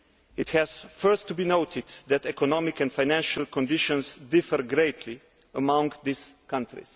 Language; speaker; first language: English; non-native, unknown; Slovenian